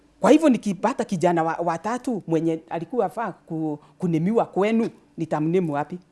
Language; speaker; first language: Swahili; non-native, local second language; Kikuyu